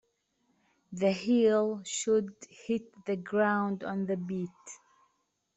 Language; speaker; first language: English; native; English